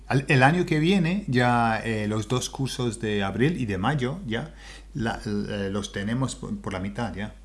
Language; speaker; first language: Spanish; non-native, fluent; English